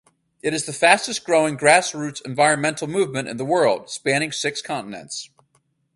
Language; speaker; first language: English; native; English